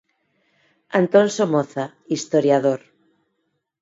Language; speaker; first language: Galician; non-native, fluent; Spanish